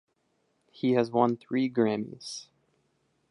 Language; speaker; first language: English; non-native, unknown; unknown